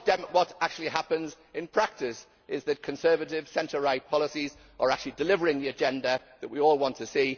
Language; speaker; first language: English; native; English